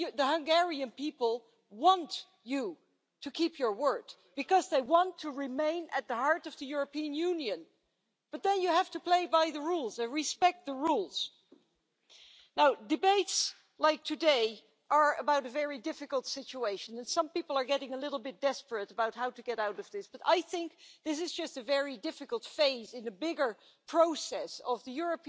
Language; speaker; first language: English; non-native, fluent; Dutch